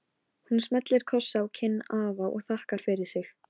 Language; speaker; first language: Icelandic; non-native, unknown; Polish